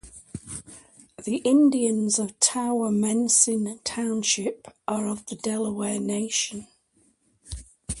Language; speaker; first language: English; native; English